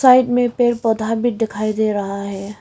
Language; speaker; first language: Hindi; early bilingual, other home language; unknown